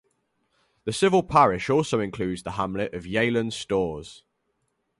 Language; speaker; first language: English; native; English